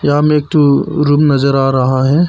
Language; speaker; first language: Hindi; early bilingual, other home language; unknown